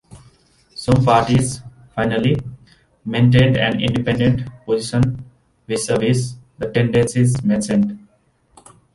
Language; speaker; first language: English; non-native, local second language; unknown